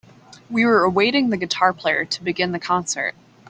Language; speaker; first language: English; native; English